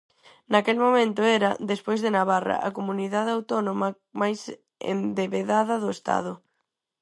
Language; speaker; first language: Galician; non-native, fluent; Spanish